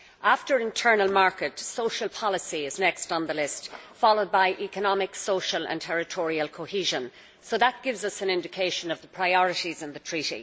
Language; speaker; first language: English; native; English